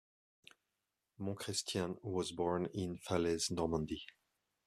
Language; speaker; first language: English; non-native, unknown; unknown